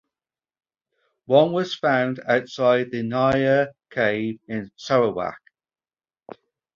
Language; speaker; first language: English; native; English